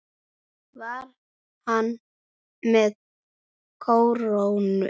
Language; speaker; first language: Icelandic; native; Icelandic